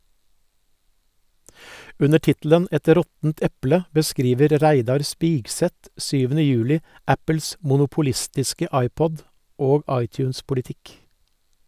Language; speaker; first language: Norwegian; native; Norwegian